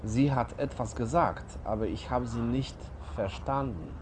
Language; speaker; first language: German; non-native, fluent; Polish